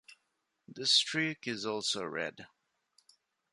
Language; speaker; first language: English; non-native, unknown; Divehi